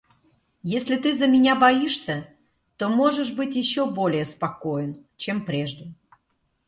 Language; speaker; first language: Russian; native; Russian